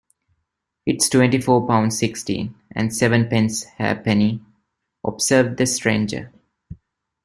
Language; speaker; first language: English; non-native, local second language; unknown